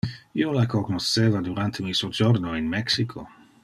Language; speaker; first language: Interlingua; non-native, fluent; Dutch